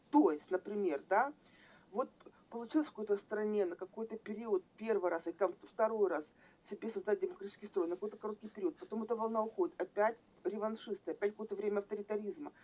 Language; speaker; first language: Russian; native; Russian